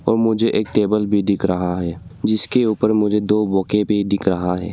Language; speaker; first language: Hindi; non-native, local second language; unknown